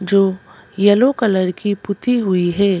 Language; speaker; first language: Hindi; native; Hindi